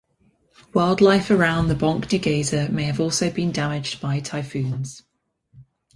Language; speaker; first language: English; native; English